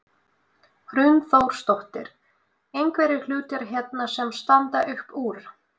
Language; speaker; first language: Icelandic; non-native, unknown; Russian